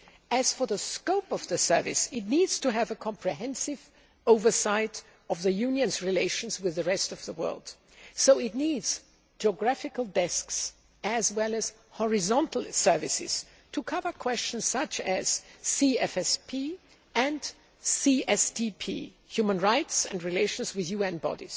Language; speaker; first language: English; non-native, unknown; German